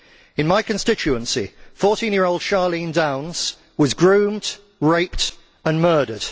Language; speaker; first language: English; native; English